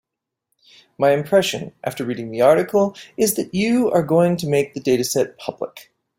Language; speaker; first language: English; native; English